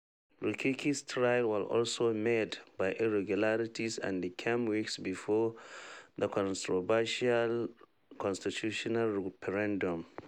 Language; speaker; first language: English; non-native, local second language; Hausa